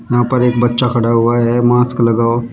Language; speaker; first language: Hindi; native; Hindi